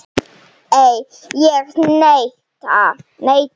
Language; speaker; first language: Icelandic; non-native, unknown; Slovenian